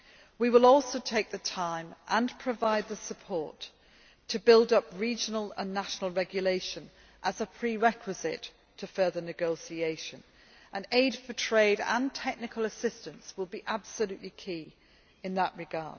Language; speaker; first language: English; native; English